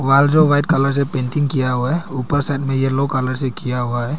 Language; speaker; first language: Hindi; non-native, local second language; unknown